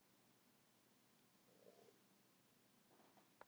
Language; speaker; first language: Icelandic; native; Icelandic